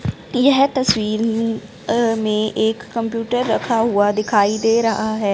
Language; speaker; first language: Hindi; non-native, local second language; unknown